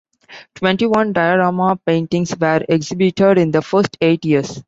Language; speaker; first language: English; non-native, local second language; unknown